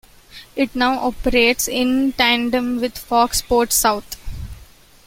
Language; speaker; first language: English; non-native, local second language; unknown